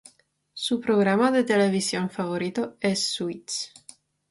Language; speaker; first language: Spanish; non-native, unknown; Czech